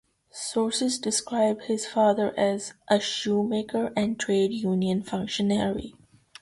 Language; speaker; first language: English; native; English